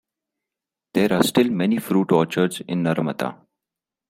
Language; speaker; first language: English; non-native, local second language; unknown